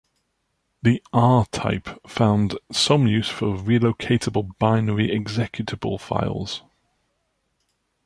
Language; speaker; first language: English; native; English